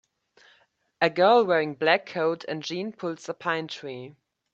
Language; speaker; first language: English; native; English